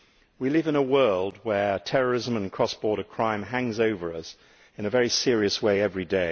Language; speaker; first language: English; native; English